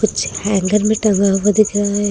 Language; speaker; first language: Hindi; native; Hindi